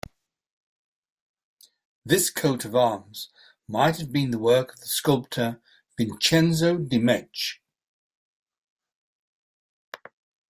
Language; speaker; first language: English; native; English